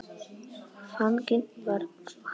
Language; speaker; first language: Icelandic; non-native, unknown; Polish